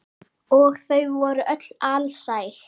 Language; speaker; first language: Icelandic; native; Icelandic